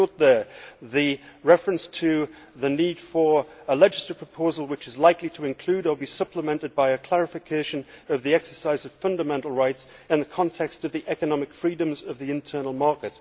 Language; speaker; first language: English; native; English